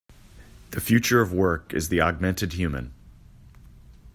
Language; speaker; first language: English; native; English